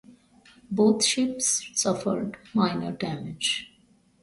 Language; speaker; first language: English; non-native, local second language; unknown